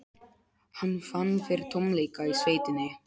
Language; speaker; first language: Icelandic; non-native, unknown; Polish